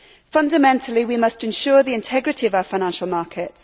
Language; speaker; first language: English; native; English